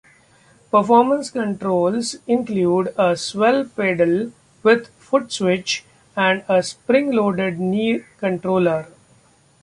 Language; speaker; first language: English; non-native, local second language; Marathi